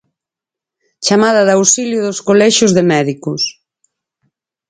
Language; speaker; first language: Galician; native; Galician